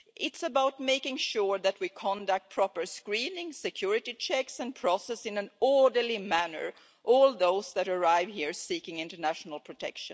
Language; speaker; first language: English; non-native, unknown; Swedish